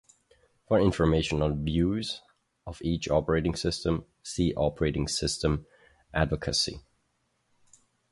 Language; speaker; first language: English; non-native, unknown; German